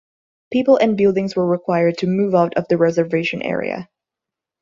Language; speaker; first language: English; non-native, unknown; Portuguese